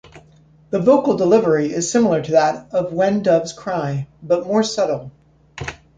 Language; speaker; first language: English; native; English